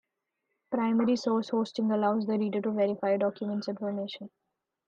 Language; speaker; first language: English; non-native, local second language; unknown